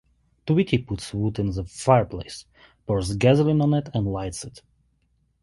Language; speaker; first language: English; non-native, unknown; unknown